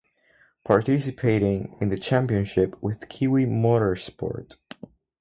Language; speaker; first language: English; non-native, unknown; Spanish